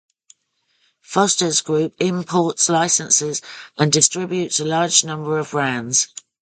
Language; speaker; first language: English; native; English